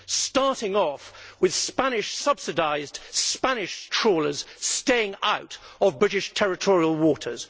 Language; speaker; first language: English; native; English